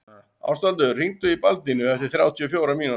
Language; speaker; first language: Icelandic; native; Icelandic